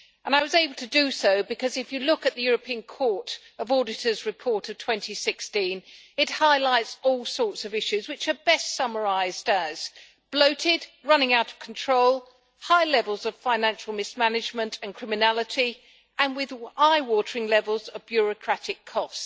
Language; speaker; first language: English; native; English